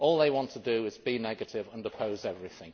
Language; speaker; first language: English; native; English